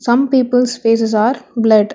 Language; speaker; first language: English; non-native, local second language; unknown